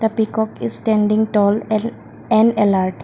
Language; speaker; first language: English; non-native, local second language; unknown